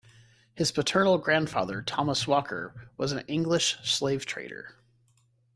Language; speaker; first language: English; native; English